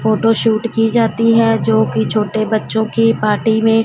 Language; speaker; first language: Hindi; non-native, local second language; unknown